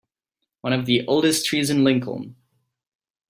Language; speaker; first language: English; native; English